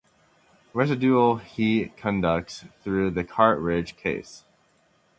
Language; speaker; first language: English; native; English